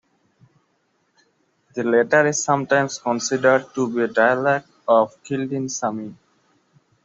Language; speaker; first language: English; non-native, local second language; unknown